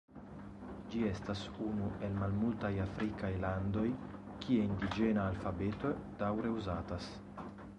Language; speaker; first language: Esperanto; non-native, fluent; Italian